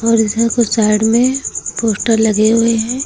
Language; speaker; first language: Hindi; native; Hindi